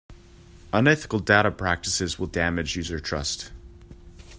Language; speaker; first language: English; native; English